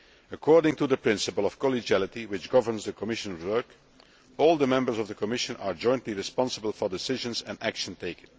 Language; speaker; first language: English; non-native, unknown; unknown